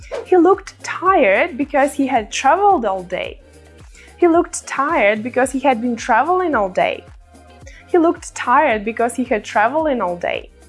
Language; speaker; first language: English; non-native, fluent; Russian